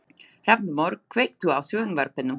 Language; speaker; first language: Icelandic; non-native, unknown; Slovak